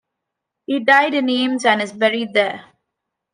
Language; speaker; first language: English; non-native, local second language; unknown